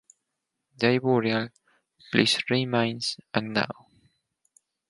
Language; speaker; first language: English; non-native, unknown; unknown